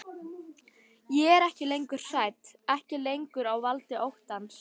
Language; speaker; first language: Icelandic; native; Icelandic